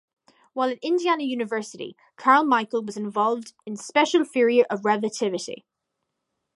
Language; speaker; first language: English; native; English